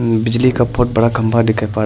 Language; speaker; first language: Hindi; non-native, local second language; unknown